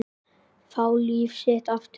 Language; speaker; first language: Icelandic; native; Icelandic